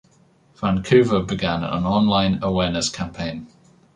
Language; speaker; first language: English; native; English